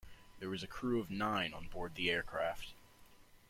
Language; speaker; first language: English; native; English